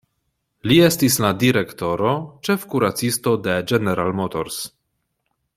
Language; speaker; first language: Esperanto; non-native, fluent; Polish